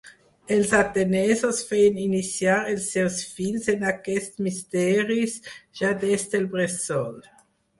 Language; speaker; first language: Catalan; non-native, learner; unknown